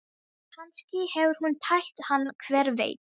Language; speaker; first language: Icelandic; non-native, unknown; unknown